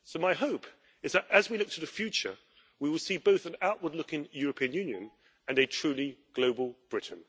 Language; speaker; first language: English; native; English